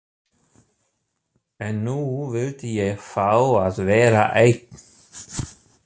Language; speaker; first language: Icelandic; non-native, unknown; German